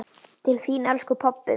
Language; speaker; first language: Icelandic; native; Icelandic